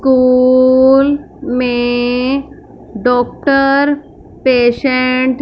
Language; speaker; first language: Hindi; non-native, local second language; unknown